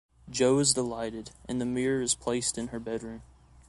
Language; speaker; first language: English; native; English